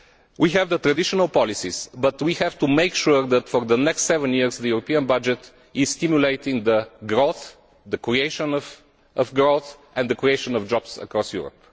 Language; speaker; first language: English; non-native, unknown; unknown